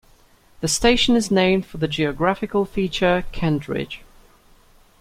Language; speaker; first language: English; native; English